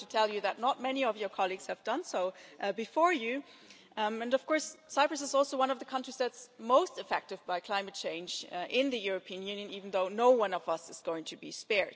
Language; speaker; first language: English; non-native, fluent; German